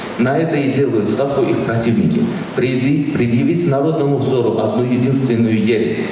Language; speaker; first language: Russian; non-native, local second language; Azerbaijani